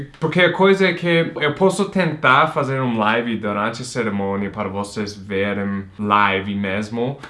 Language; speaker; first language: Portuguese; non-native, fluent; English